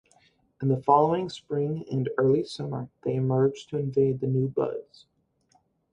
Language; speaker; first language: English; native; English